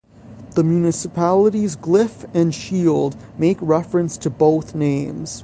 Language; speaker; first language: English; native; English